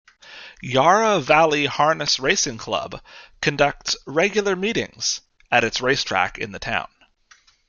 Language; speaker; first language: English; native; English